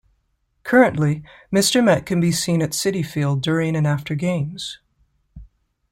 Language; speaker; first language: English; native; English